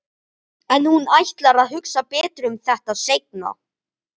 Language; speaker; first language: Icelandic; native; Icelandic